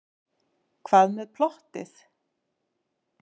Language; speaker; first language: Icelandic; native; Icelandic